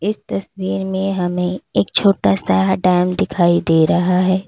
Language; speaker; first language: Hindi; native; Hindi